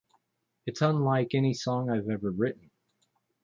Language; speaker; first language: English; native; English